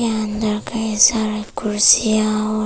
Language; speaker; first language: Hindi; early bilingual, other home language; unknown